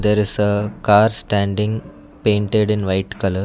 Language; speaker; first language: English; non-native, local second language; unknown